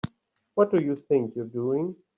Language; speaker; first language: English; native; English